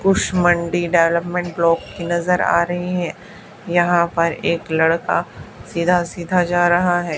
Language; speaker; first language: Hindi; native; Hindi